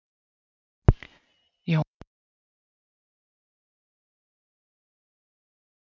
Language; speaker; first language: Icelandic; native; Icelandic